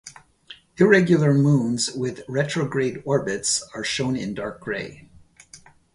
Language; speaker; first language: English; native; English